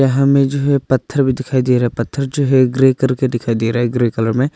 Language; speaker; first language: Hindi; non-native, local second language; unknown